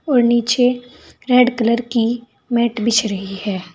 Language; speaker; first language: Hindi; native; Hindi